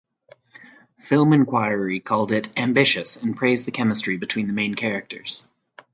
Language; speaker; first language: English; native; English